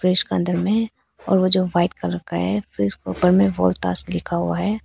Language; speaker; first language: Hindi; early bilingual, other home language; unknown